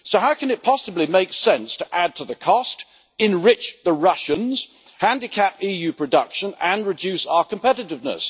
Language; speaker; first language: English; native; English